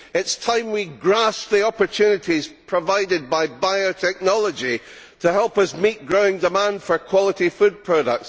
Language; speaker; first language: English; native; English